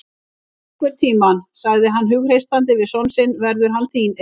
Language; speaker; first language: Icelandic; native; Icelandic